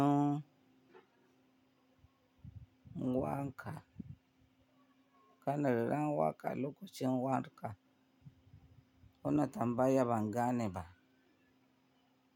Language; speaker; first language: Hausa; non-native, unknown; Yoruba